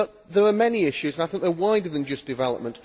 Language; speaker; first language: English; native; English